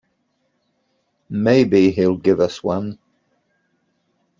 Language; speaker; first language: English; native; English